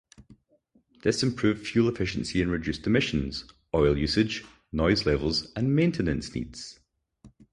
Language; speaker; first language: English; native; English